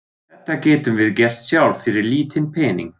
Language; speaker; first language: Icelandic; non-native, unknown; German